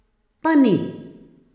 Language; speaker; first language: Slovenian; native; Slovenian